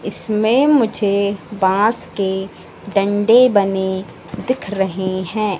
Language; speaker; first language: Hindi; native; Hindi